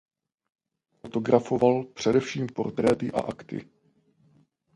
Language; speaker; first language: Czech; native; Czech